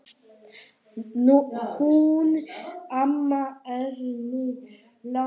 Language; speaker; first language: Icelandic; non-native, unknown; Polish